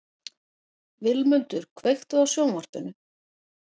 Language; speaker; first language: Icelandic; native; Icelandic